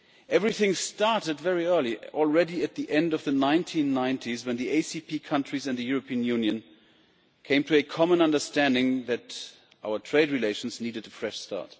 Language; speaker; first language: English; non-native, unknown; German